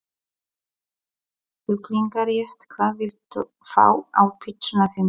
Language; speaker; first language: Icelandic; non-native, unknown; Polish